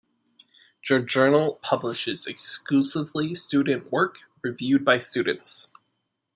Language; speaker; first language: English; native; English